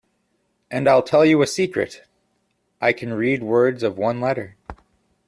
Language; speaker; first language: English; native; English